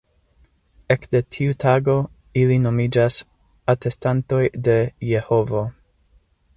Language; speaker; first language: Esperanto; non-native, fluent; English